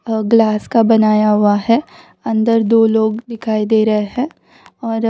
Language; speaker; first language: Hindi; non-native, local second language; Gujarati